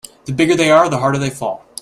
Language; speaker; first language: English; native; English